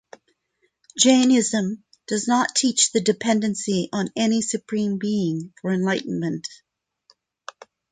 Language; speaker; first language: English; non-native, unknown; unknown